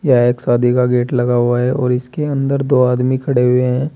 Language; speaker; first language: Hindi; native; Hindi